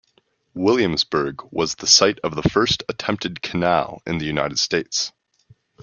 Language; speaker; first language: English; native; English